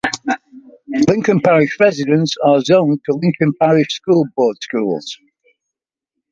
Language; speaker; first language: English; native; English